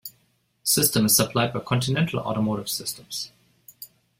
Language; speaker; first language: English; non-native, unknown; German